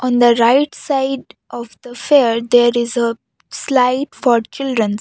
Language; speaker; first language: English; non-native, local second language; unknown